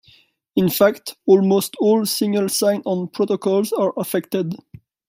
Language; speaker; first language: English; non-native, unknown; French